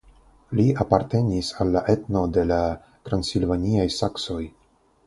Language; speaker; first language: Esperanto; non-native, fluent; Russian